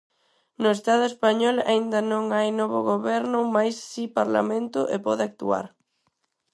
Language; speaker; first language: Galician; non-native, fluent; Spanish